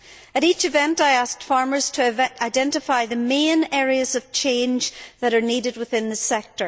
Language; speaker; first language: English; native; English